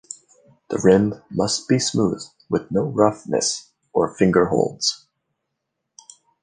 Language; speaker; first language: English; native; English